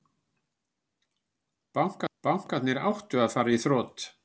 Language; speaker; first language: Icelandic; native; Icelandic